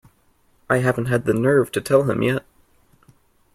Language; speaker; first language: English; native; English